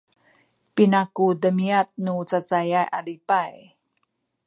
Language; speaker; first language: Sakizaya; native; Sakizaya